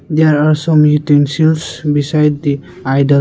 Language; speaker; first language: English; non-native, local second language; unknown